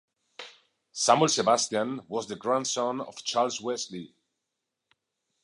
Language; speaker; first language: English; non-native, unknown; Spanish